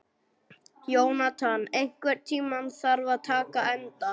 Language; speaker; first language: Icelandic; non-native, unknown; German